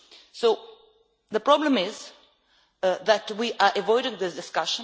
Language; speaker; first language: English; non-native, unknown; Russian